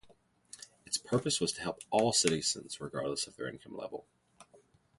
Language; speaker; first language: English; native; English